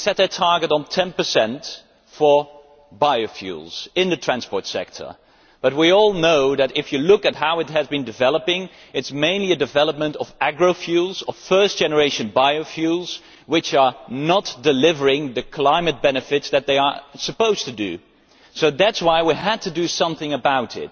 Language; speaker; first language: English; non-native, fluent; Dutch